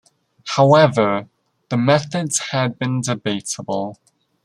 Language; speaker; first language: English; native; English